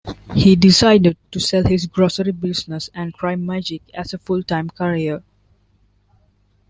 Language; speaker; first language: English; non-native, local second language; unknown